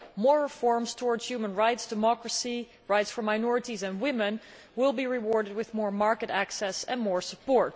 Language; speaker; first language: English; non-native, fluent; Dutch